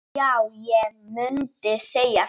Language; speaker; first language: Icelandic; non-native, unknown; Polish